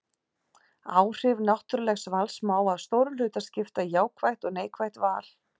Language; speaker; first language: Icelandic; native; Icelandic